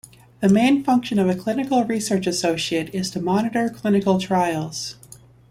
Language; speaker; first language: English; native; English